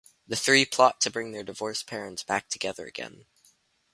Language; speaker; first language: English; native; English